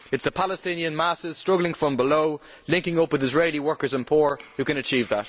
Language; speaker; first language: English; native; English